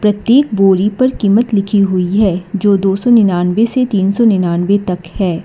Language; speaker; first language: Hindi; non-native, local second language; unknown